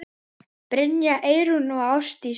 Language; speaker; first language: Icelandic; native; Icelandic